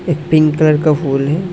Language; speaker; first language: Hindi; non-native, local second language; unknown